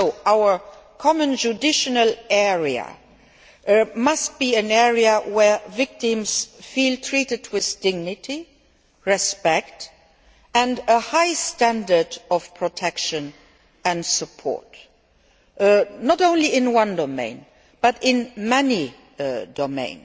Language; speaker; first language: English; non-native, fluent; Luxembourgish